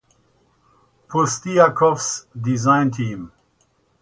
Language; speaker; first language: English; native; English